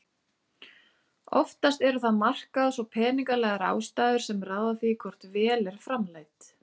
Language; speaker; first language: Icelandic; native; Icelandic